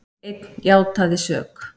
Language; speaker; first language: Icelandic; native; Icelandic